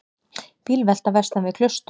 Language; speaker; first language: Icelandic; native; Icelandic